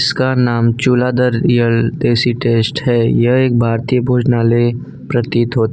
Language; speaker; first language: Hindi; non-native, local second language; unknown